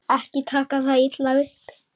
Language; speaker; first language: Icelandic; native; Icelandic